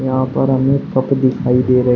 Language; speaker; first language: Hindi; native; Hindi